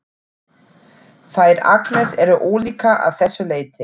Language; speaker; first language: Icelandic; non-native, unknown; German